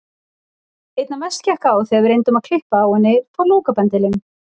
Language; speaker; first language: Icelandic; native; Icelandic